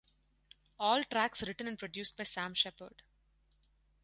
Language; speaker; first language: English; non-native, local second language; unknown